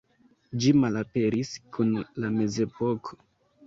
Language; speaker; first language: Esperanto; non-native, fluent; Kinyarwanda